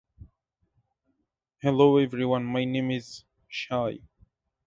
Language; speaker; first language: English; native; English